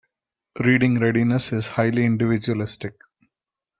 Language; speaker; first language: English; non-native, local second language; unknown